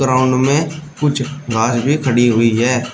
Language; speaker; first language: Hindi; native; Hindi